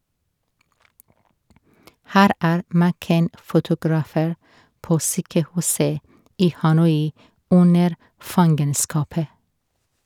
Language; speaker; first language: Norwegian; non-native, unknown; Persian